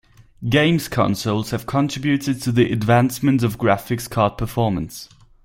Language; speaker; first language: English; non-native, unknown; German